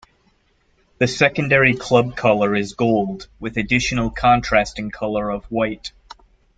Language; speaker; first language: English; native; English